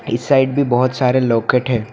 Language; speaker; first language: Hindi; non-native, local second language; Bangla